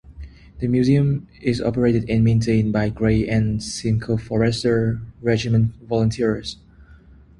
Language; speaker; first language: English; native; English